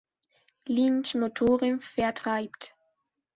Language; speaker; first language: German; non-native, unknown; Spanish